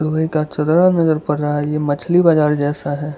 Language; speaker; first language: Hindi; non-native, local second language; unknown